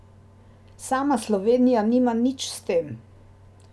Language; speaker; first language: Slovenian; native; Slovenian